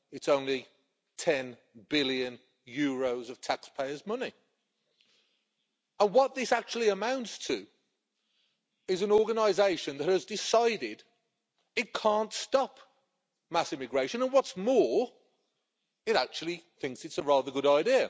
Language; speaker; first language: English; native; English